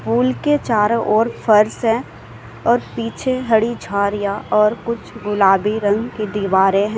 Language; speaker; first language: Hindi; native; Hindi